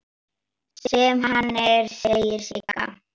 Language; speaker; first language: Icelandic; native; Icelandic